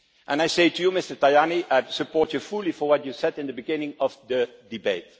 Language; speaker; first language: English; non-native, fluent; Dutch